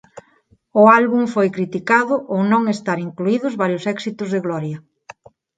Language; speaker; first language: Galician; non-native, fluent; Spanish